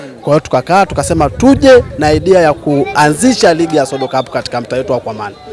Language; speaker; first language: Swahili; native; Swahili